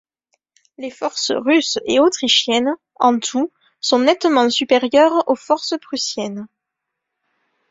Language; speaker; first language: French; native; French